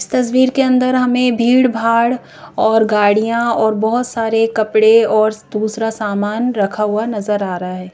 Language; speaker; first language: Hindi; native; Hindi